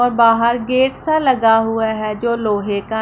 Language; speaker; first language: Hindi; non-native, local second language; Punjabi